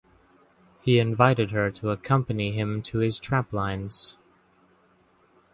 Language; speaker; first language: English; native; English